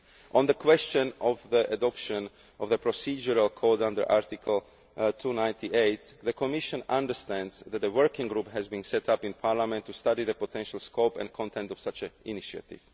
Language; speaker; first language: English; non-native, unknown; Spanish